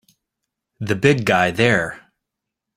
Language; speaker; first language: English; native; English